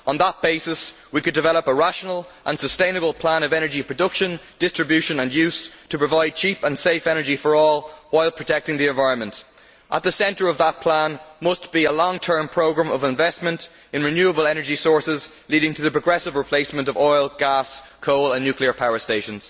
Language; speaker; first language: English; native; English